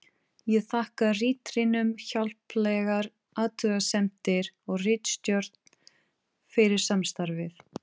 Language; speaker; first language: Icelandic; non-native, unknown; Portuguese